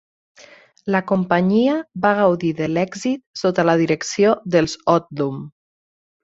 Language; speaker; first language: Catalan; native; Catalan